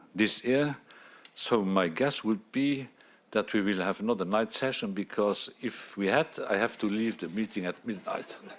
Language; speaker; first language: English; non-native, fluent; Luxembourgish